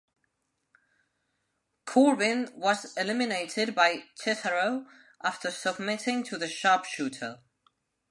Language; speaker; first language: English; non-native, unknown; Spanish